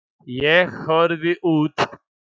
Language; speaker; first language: Icelandic; non-native, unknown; Polish